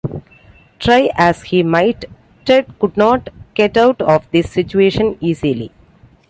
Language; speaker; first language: English; non-native, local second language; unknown